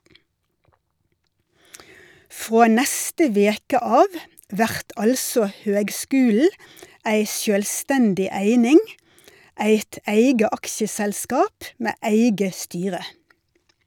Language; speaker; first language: Norwegian; native; Norwegian